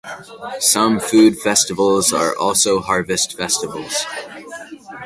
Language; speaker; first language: English; native; English